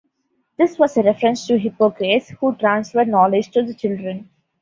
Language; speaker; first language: English; non-native, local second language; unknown